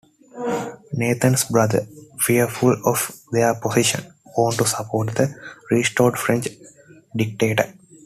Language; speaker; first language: English; non-native, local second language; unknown